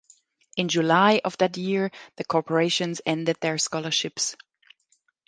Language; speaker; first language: English; non-native, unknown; German